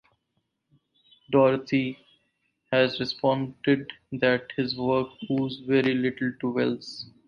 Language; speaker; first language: English; non-native, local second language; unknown